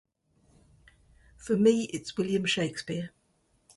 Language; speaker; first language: English; native; English